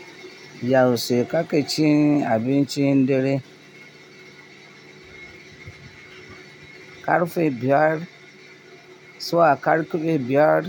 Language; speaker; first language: Hausa; non-native, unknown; Yoruba